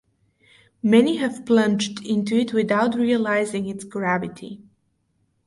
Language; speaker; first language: English; non-native, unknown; Bulgarian